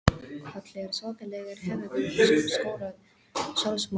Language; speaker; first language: Icelandic; non-native, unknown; English